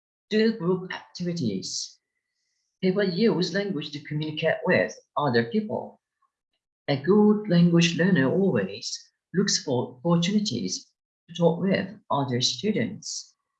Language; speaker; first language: English; non-native, fluent; Turkish